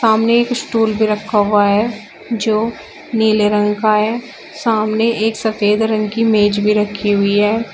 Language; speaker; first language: Hindi; native; Hindi